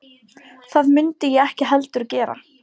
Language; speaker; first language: Icelandic; non-native, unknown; Polish